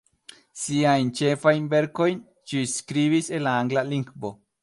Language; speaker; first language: Esperanto; non-native, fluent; Spanish